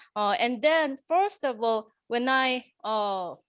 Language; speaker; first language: English; non-native, fluent; Korean